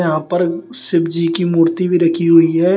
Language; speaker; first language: Hindi; native; Hindi